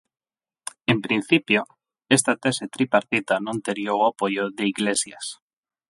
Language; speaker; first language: Galician; non-native, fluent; Spanish